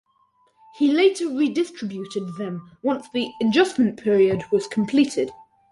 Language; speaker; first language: English; native; English